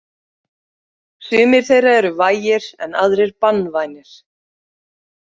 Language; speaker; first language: Icelandic; native; Icelandic